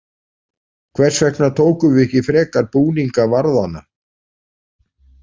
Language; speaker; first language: Icelandic; native; Icelandic